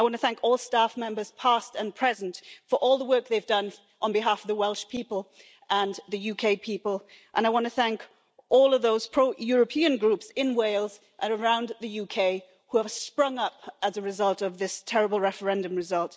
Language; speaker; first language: English; native; English